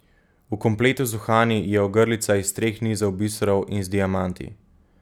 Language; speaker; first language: Slovenian; native; Slovenian